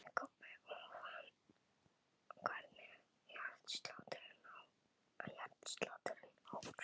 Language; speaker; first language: Icelandic; non-native, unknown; Chinese